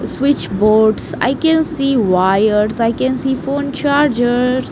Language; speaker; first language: English; non-native, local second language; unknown